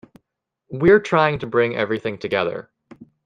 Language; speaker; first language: English; native; English